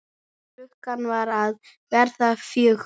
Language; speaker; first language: Icelandic; native; Icelandic